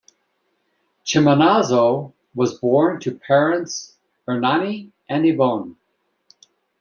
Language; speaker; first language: English; native; English